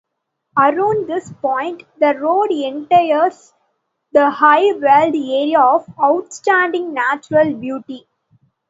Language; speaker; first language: English; non-native, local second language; Tamil